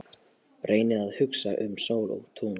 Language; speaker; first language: Icelandic; non-native, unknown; Polish